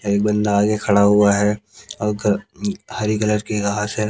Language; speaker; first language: Hindi; native; Hindi